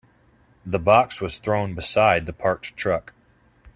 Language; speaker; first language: English; native; English